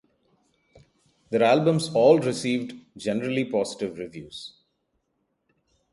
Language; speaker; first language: English; non-native, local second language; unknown